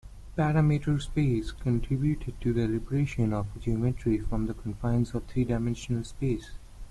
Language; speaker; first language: English; non-native, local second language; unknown